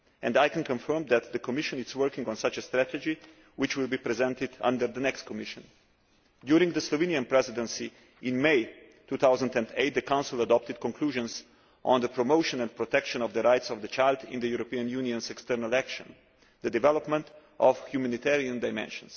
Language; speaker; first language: English; non-native, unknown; Slovenian